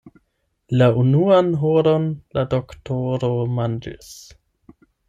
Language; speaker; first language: Esperanto; non-native, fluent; German